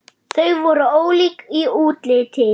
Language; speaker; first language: Icelandic; non-native, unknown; German